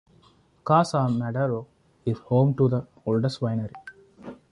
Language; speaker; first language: English; non-native, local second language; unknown